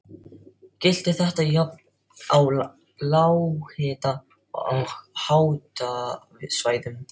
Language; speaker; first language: Icelandic; non-native, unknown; Filipino